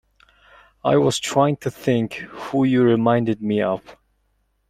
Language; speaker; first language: English; non-native, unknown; Mongolian